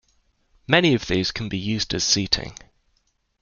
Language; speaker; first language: English; native; English